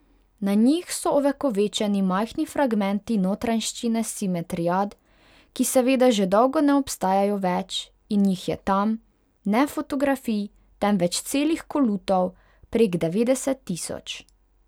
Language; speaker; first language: Slovenian; non-native, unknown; Hungarian